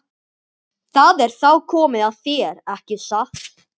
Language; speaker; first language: Icelandic; native; Icelandic